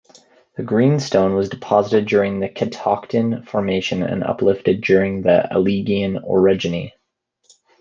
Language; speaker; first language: English; native; English